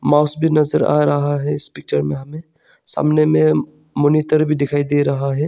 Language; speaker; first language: Hindi; non-native, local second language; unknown